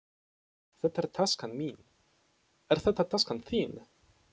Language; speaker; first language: Icelandic; non-native, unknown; Polish